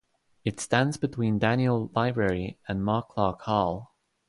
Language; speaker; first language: English; non-native, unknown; Estonian